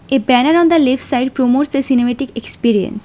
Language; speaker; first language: English; non-native, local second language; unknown